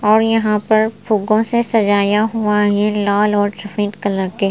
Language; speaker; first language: Hindi; non-native, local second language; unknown